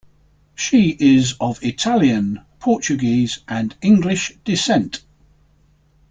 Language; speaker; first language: English; native; English